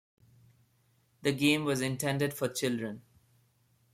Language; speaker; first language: English; non-native, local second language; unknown